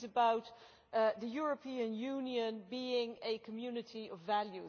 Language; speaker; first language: English; non-native, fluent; Dutch